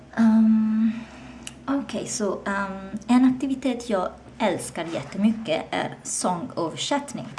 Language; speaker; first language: Swedish; non-native, learner; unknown